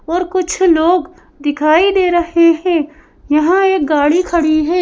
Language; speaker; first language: Hindi; native; Hindi